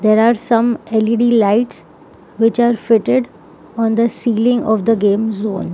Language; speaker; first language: English; non-native, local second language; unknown